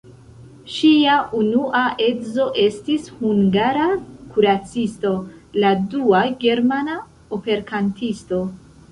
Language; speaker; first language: Esperanto; non-native, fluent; Central Kurdish